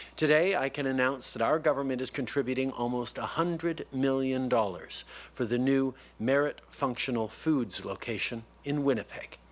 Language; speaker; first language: English; native; English